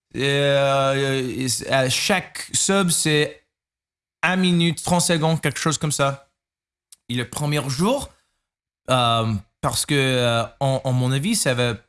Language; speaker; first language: French; non-native, learner; English